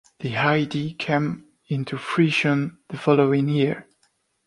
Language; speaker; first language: English; non-native, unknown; French